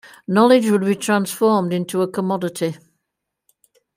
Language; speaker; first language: English; native; English